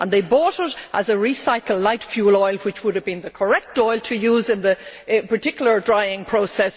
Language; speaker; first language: English; native; English